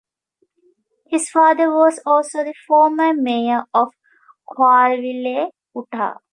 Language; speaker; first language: English; native; English